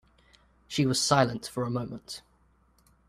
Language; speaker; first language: English; native; English